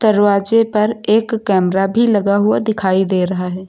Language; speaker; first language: Hindi; native; Hindi